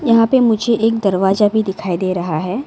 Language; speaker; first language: Hindi; non-native, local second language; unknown